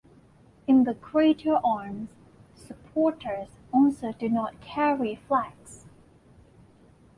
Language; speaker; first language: English; non-native, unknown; Thai